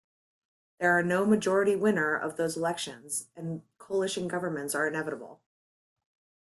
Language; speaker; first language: English; native; English